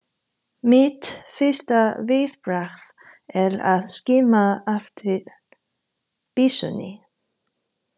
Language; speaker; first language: Icelandic; non-native, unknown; Chinese